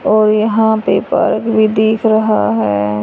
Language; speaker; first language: Hindi; native; Hindi